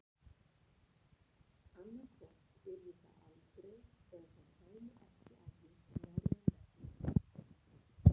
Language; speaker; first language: Icelandic; native; Icelandic